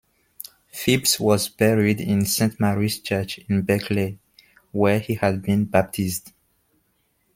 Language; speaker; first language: English; non-native, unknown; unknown